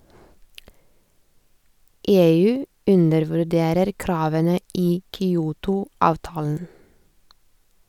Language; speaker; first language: Norwegian; non-native, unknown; Lithuanian